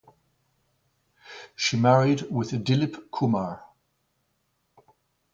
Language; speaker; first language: English; native; English